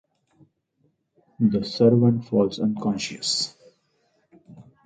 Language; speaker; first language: English; non-native, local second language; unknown